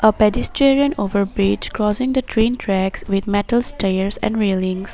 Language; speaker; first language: English; non-native, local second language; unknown